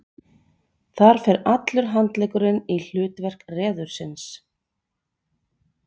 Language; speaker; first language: Icelandic; native; Icelandic